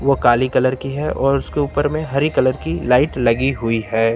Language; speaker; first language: Hindi; native; Hindi